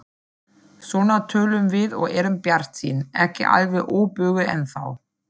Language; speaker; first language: Icelandic; non-native, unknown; German